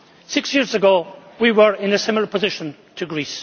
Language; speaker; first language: English; native; English